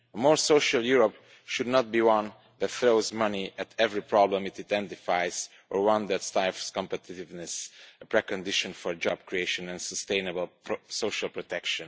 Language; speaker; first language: English; non-native, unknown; Romanian